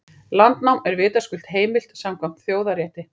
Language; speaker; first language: Icelandic; native; Icelandic